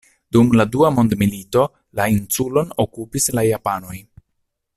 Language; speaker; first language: Esperanto; non-native, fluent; Italian